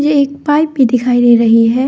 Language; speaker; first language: Hindi; non-native, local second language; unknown